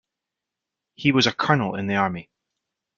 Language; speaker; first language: English; native; English